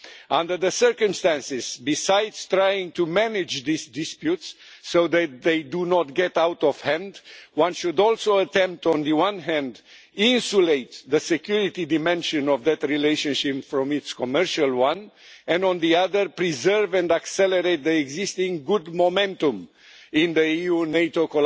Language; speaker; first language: English; non-native, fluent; Romanian